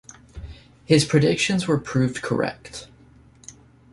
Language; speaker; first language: English; native; English